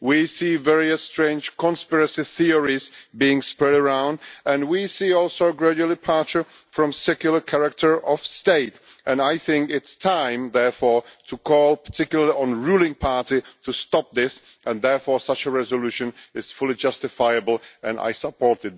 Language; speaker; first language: English; non-native, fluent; Czech